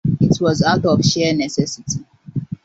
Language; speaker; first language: English; non-native, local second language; Hausa